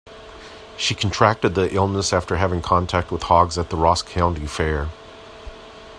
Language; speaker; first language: English; non-native, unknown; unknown